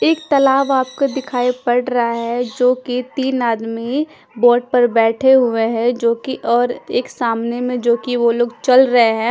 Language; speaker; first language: Hindi; non-native, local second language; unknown